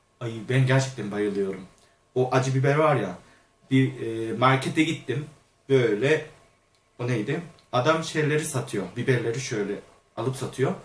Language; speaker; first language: Turkish; non-native, fluent; Korean